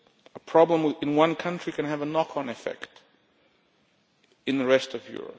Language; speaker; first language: English; non-native, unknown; Lithuanian